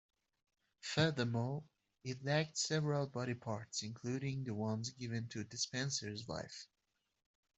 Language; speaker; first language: English; native; English